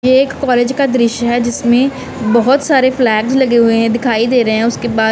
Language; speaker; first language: Hindi; non-native, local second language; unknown